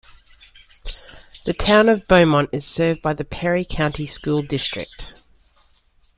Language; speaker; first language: English; native; English